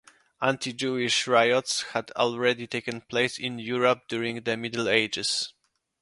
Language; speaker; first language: English; non-native, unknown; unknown